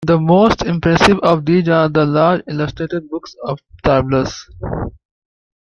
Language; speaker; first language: English; non-native, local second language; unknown